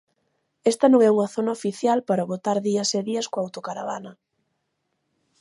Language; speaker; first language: Galician; native; Galician